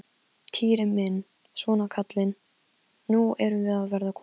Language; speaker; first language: Icelandic; non-native, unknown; Polish